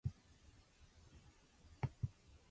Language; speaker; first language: English; non-native, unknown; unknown